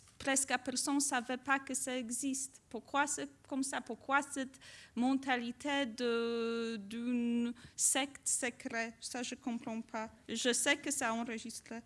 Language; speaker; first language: French; non-native, fluent; Polish